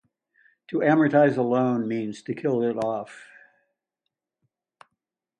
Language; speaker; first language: English; native; English